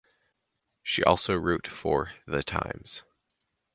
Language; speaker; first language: English; native; English